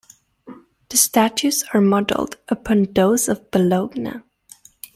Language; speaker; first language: English; native; English